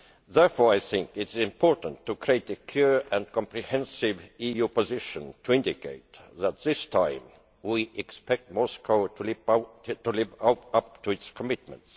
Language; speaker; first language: English; non-native, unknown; Estonian